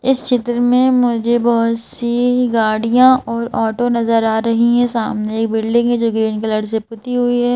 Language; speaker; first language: Hindi; native; Hindi